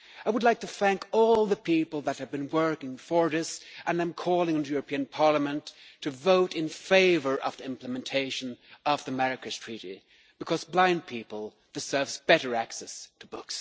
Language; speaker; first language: English; non-native, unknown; Swedish